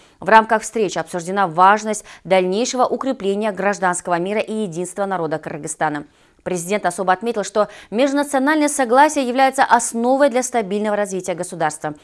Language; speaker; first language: Russian; non-native, local second language; Kyrgyz